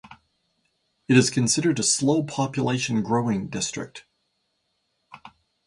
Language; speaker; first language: English; native; English